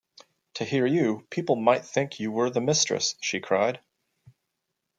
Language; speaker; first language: English; native; English